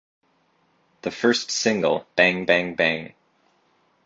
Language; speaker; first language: English; native; English